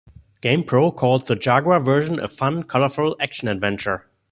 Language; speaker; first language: English; non-native, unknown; German